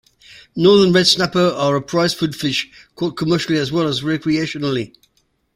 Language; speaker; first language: English; native; English